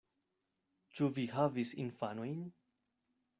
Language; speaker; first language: Esperanto; non-native, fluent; Spanish